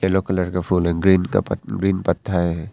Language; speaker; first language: Hindi; non-native, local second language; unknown